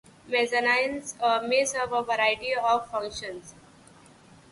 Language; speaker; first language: English; non-native, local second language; Hindi